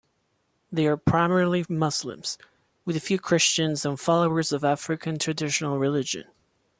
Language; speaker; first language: English; non-native, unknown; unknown